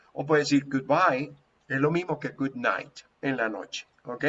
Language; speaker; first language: Spanish; native; Spanish